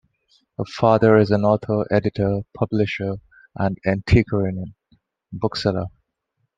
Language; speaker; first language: English; non-native, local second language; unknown